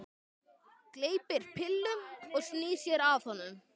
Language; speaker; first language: Icelandic; native; Icelandic